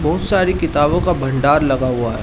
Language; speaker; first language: Hindi; native; Hindi